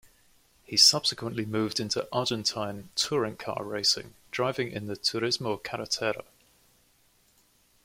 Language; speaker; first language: English; native; English